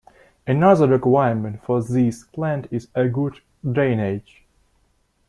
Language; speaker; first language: English; non-native, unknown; Russian